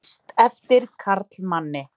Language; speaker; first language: Icelandic; native; Icelandic